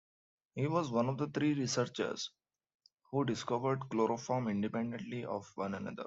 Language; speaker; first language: English; non-native, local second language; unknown